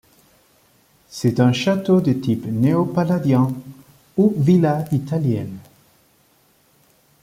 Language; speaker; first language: French; non-native, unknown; Spanish